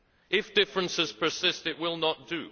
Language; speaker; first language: English; native; English